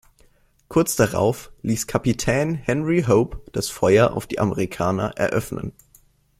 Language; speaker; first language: German; native; German